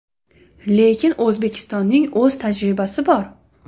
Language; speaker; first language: Uzbek; non-native, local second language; Russian